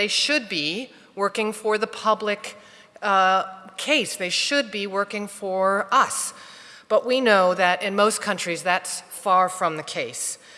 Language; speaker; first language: English; native; English